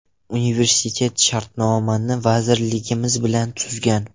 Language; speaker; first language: Uzbek; non-native, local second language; Russian